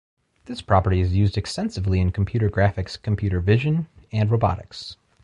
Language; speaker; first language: English; native; English